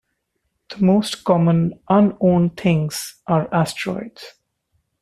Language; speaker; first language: English; non-native, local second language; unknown